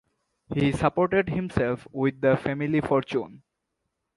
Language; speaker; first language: English; non-native, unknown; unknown